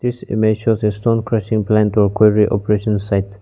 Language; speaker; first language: English; non-native, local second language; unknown